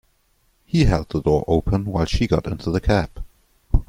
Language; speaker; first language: English; non-native, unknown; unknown